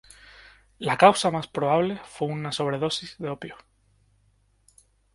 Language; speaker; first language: Spanish; native; Spanish